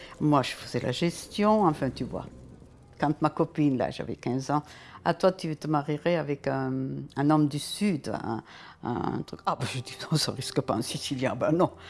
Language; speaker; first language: French; non-native, fluent; German